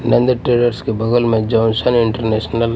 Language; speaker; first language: Hindi; non-native, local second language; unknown